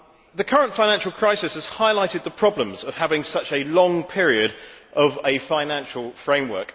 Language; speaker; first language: English; native; English